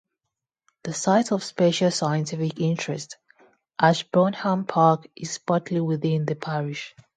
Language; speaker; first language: English; non-native, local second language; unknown